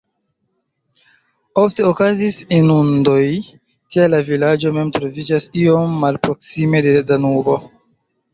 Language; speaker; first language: Esperanto; non-native, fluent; Chinese